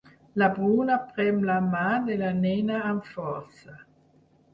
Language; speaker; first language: Catalan; non-native, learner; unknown